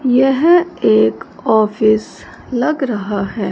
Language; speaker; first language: Hindi; non-native, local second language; Punjabi